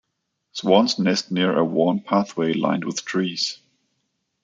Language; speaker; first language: English; non-native, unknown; Danish